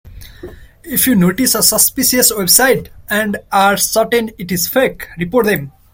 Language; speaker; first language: English; non-native, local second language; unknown